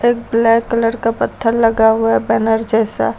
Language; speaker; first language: Hindi; native; Hindi